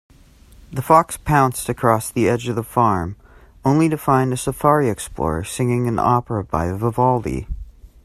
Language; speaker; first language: English; native; English